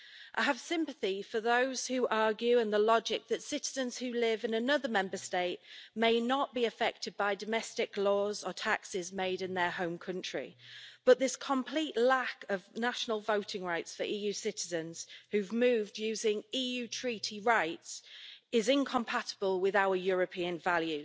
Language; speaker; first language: English; native; English